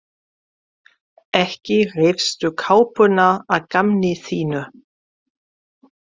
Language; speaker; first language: Icelandic; non-native, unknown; German